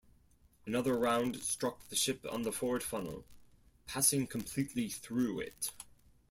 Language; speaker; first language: English; non-native, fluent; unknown